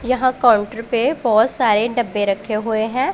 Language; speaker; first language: Hindi; non-native, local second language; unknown